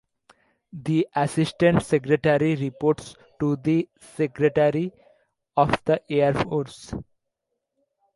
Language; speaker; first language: English; non-native, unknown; Bangla